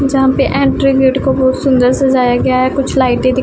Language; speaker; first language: Hindi; non-native, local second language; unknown